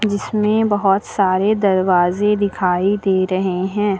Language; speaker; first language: Hindi; native; Hindi